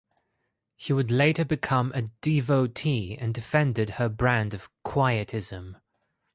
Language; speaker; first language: English; non-native, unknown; Greek